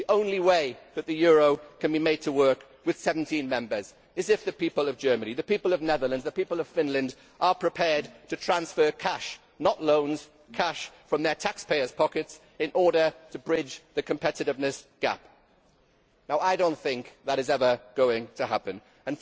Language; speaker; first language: English; native; English